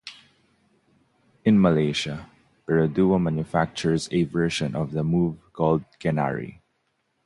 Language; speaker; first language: English; non-native, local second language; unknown